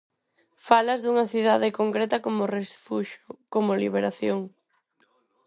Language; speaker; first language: Galician; non-native, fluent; Spanish